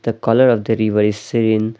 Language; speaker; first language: English; non-native, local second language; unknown